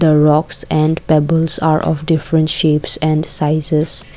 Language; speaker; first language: English; non-native, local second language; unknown